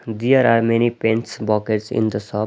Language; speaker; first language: English; non-native, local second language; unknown